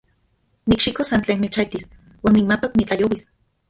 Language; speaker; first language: Central Puebla Nahuatl; non-native, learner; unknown